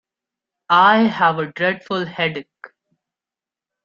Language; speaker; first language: English; non-native, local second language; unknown